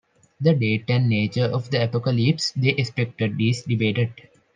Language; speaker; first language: English; non-native, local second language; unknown